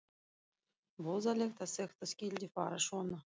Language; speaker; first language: Icelandic; non-native, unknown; Russian